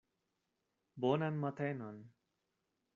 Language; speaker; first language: Esperanto; non-native, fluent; Spanish